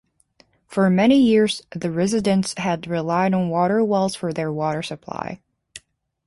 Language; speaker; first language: English; native; English